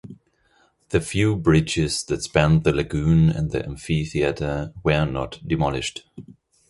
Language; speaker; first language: English; non-native, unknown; German